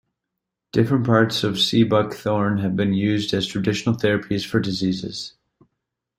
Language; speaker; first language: English; native; English